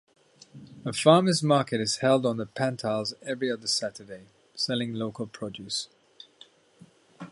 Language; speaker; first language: English; native; English